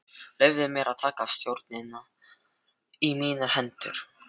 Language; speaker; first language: Icelandic; non-native, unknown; Filipino